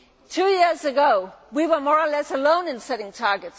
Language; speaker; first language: English; non-native, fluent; Danish